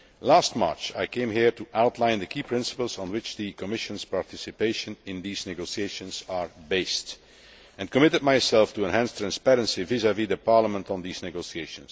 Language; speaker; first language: English; non-native, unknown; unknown